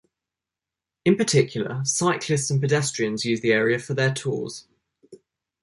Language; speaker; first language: English; native; English